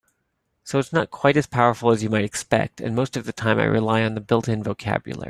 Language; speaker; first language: English; native; English